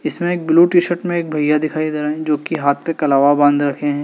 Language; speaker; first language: Hindi; native; Hindi